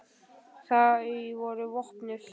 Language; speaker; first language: Icelandic; native; Icelandic